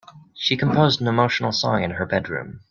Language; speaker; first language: English; native; English